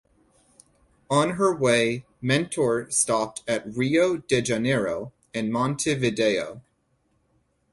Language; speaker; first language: English; native; English